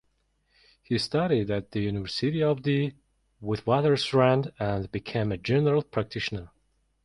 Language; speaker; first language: English; non-native, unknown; Mongolian